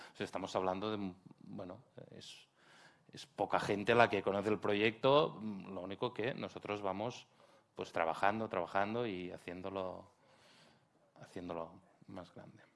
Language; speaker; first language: Spanish; non-native, local second language; Catalan